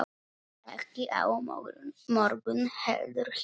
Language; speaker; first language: Icelandic; non-native, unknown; Polish